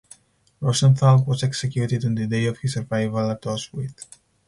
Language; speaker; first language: English; non-native, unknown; Spanish